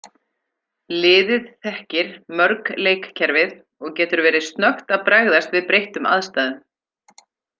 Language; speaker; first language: Icelandic; native; Icelandic